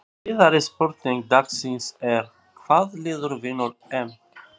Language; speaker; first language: Icelandic; non-native, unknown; Albanian